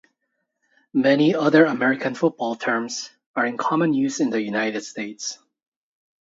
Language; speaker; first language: English; non-native, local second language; Korean